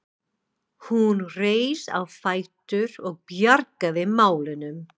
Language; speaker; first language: Icelandic; non-native, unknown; English